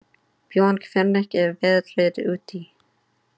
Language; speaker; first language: Icelandic; non-native, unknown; English